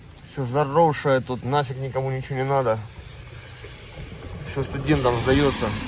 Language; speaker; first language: Russian; native; Russian